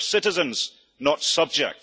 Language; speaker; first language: English; early bilingual, heritage; English